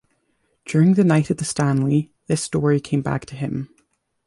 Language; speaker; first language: English; native; English